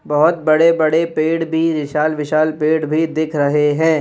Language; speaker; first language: Hindi; native; Hindi